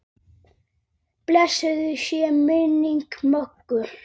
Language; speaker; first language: Icelandic; native; Icelandic